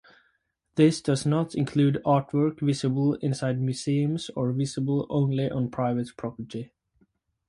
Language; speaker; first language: English; native; English